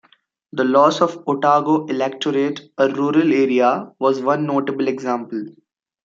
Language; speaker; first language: English; non-native, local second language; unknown